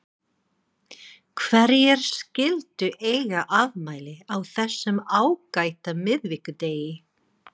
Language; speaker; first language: Icelandic; non-native, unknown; English